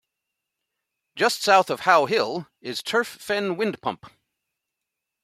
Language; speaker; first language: English; native; English